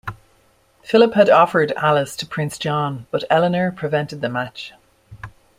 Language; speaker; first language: English; native; English